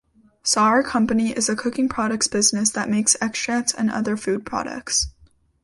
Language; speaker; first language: English; native; English